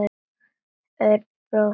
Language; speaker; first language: Icelandic; non-native, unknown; Latvian